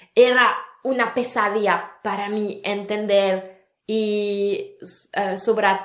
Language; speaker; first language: Spanish; non-native, fluent; French